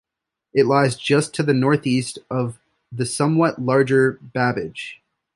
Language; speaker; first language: English; native; English